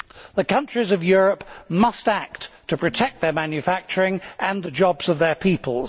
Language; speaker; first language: English; native; English